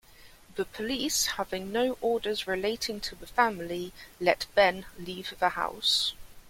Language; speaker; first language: English; native; English